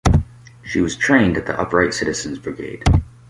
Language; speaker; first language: English; native; English